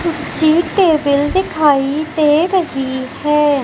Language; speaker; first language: Hindi; native; Hindi